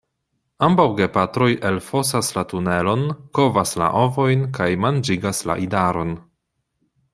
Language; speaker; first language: Esperanto; non-native, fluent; Polish